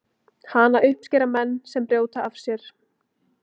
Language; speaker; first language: Icelandic; native; Icelandic